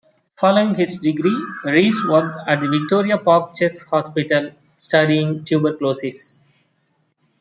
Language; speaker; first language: English; non-native, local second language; Tamil